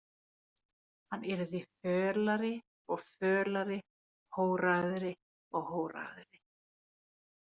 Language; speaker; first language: Icelandic; non-native, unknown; Finnish